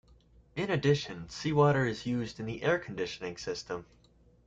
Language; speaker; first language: English; native; English